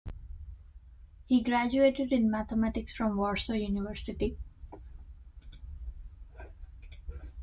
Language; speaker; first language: English; non-native, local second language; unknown